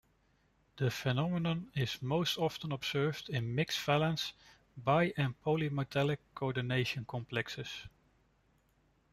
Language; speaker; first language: English; non-native, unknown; Dutch